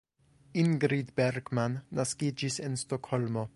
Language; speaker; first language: Esperanto; non-native, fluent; English